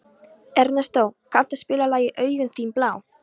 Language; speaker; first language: Icelandic; non-native, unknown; Polish